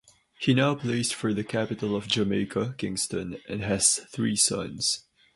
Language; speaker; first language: English; non-native, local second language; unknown